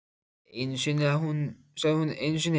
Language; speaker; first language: Icelandic; native; Icelandic